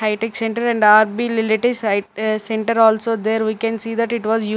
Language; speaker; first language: English; non-native, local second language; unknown